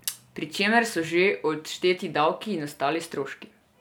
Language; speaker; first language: Slovenian; non-native, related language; Serbian